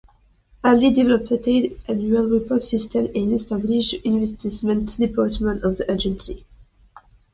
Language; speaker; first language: English; non-native, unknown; French